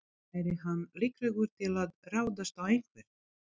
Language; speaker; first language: Icelandic; non-native, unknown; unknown